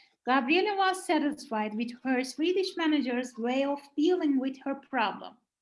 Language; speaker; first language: English; non-native, fluent; Turkish